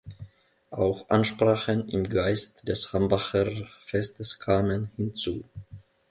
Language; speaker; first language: German; non-native, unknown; Finnish